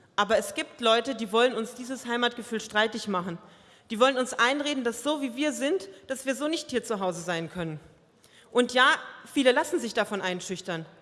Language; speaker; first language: German; early bilingual, other home language; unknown